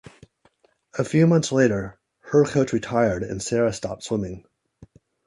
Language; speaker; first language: English; native; English